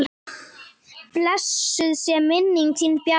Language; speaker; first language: Icelandic; native; Icelandic